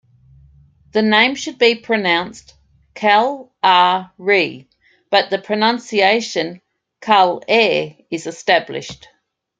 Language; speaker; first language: English; native; English